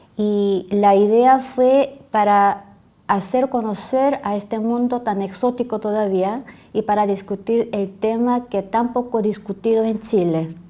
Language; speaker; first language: Spanish; non-native, fluent; Korean